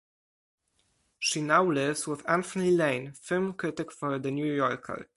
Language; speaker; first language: English; non-native, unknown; Polish